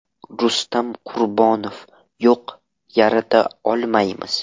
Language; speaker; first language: Uzbek; non-native, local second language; Russian